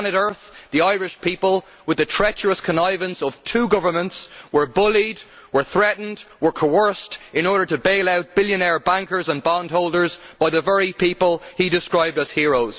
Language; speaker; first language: English; native; English